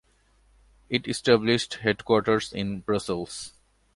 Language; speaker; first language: English; non-native, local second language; Bangla